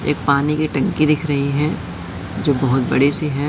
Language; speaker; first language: Hindi; native; Hindi